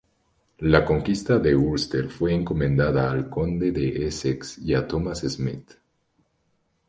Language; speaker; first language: Spanish; native; Spanish